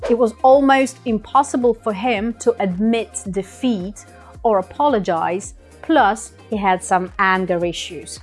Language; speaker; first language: English; non-native, fluent; Russian